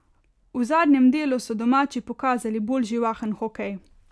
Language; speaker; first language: Slovenian; native; Slovenian